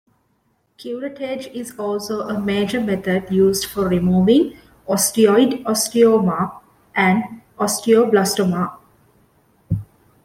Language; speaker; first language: English; non-native, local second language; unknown